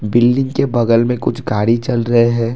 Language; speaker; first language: Hindi; non-native, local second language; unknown